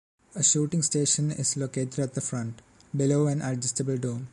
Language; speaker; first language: English; non-native, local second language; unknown